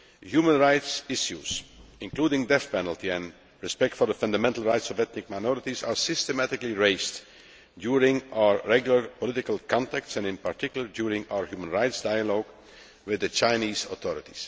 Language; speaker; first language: English; non-native, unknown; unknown